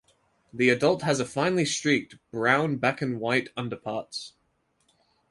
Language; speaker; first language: English; native; English